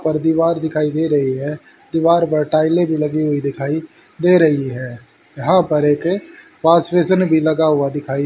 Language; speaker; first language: Hindi; native; Hindi